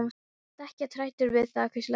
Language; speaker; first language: Icelandic; non-native, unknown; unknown